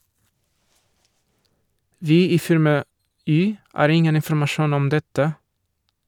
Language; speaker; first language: Norwegian; non-native, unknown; Portuguese